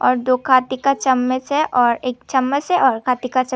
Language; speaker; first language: Hindi; non-native, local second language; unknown